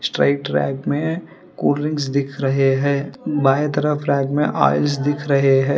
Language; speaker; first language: Hindi; non-native, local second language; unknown